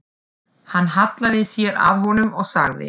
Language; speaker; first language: Icelandic; non-native, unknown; German